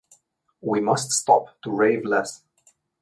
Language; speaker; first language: English; non-native, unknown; Slovenian